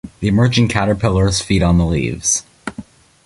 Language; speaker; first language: English; native; English